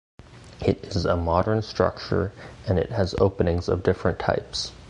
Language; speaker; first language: English; native; English